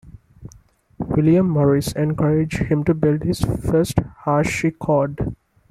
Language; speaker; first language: English; non-native, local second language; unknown